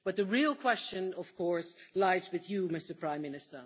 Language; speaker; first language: English; non-native, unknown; Dutch